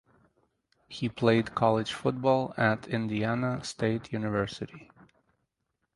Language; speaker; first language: English; native; English